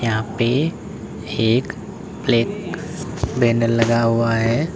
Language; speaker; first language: Hindi; native; Hindi